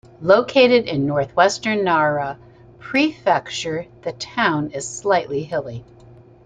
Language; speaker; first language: English; native; English